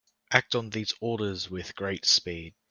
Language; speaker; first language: English; native; English